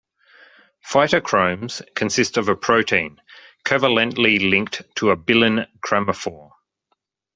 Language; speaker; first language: English; native; English